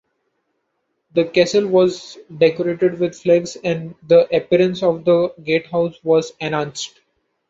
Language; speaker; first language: English; non-native, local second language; Marathi